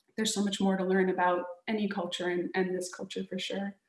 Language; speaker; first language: English; native; English